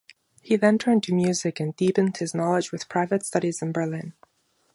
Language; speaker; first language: English; non-native, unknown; German